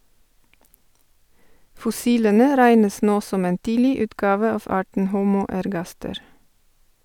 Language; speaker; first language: Norwegian; non-native, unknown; Bulgarian